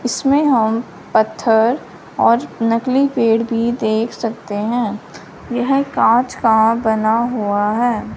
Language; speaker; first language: Hindi; non-native, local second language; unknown